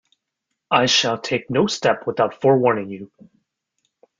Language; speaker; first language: English; native; English